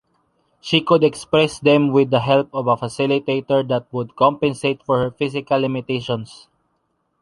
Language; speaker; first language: English; non-native, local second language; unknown